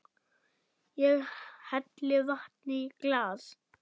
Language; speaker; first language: Icelandic; non-native, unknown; German